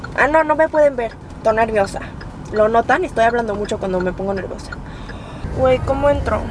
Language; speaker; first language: Spanish; early bilingual, other home language; Korean